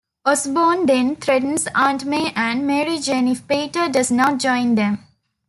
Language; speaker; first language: English; non-native, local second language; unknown